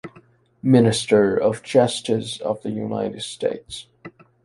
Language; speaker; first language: English; non-native, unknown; Chinese